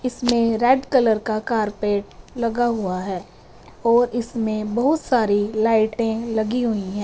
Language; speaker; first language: Hindi; non-native, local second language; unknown